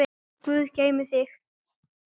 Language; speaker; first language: Icelandic; native; Icelandic